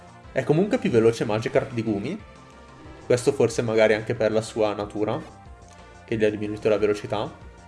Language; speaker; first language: Italian; native; Italian